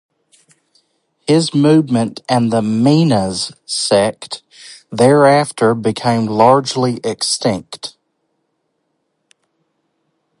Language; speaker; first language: English; native; English